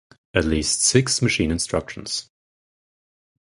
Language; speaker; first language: English; non-native, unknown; German